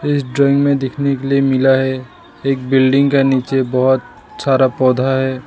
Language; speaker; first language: Hindi; non-native, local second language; Assamese